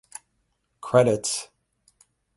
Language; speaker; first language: English; native; English